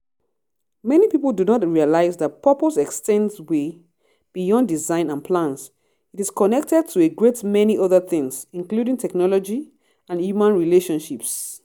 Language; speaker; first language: English; non-native, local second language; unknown